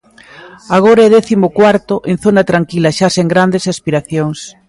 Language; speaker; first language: Galician; native; Galician